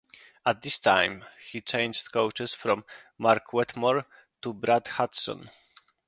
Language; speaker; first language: English; non-native, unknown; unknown